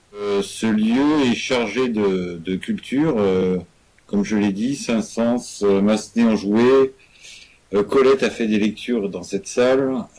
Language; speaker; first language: French; native; French